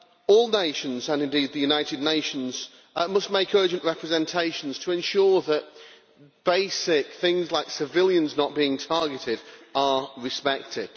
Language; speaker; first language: English; native; English